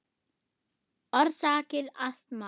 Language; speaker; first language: Icelandic; non-native, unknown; German